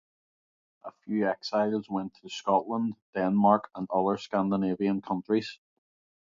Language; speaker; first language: English; native; English